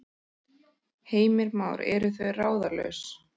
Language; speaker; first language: Icelandic; native; Icelandic